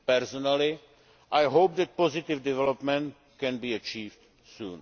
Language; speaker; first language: English; non-native, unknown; Czech